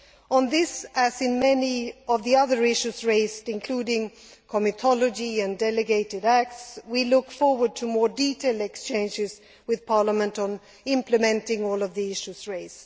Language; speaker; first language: English; non-native, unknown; Swedish